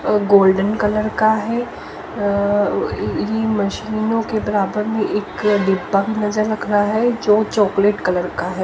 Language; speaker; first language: Hindi; native; Hindi